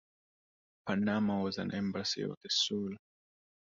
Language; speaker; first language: English; non-native, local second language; Swahili